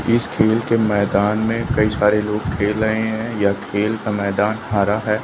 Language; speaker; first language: Hindi; native; Hindi